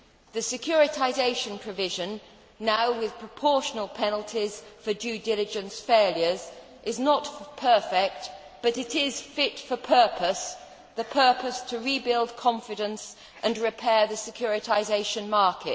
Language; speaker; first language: English; native; English